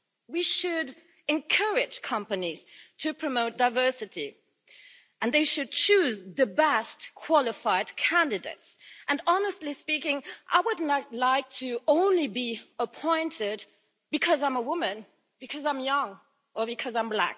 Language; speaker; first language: English; non-native, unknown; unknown